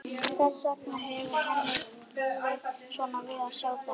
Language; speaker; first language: Icelandic; native; Icelandic